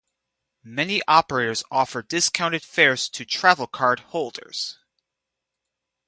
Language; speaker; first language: English; native; English